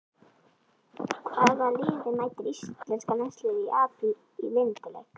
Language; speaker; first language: Icelandic; native; Icelandic